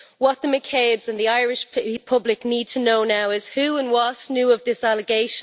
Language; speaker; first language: English; native; English